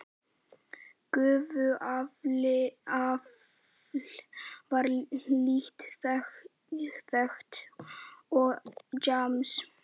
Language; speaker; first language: Icelandic; native; Icelandic